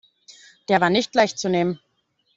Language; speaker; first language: German; native; German